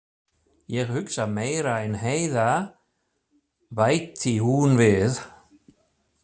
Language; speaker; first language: Icelandic; non-native, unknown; German